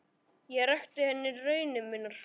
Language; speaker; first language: Icelandic; native; Icelandic